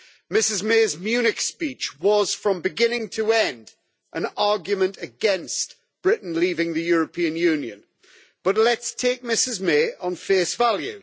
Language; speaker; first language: English; native; English